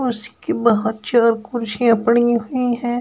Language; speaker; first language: Hindi; native; Hindi